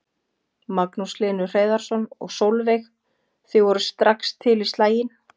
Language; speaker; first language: Icelandic; native; Icelandic